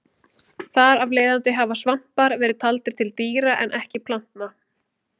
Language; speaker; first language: Icelandic; native; Icelandic